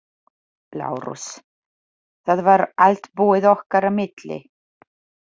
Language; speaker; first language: Icelandic; non-native, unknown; Polish